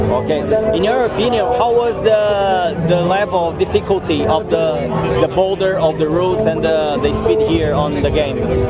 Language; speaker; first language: English; non-native, learner; Portuguese